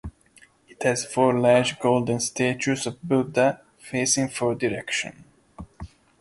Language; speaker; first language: English; non-native, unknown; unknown